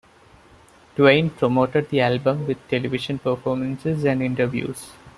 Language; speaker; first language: English; non-native, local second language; Malayalam